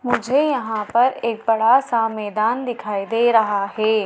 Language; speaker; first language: Hindi; native; Hindi